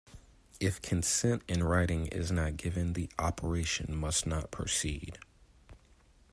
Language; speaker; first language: English; native; English